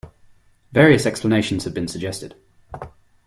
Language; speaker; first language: English; non-native, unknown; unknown